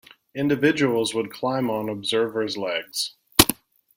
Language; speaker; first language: English; native; English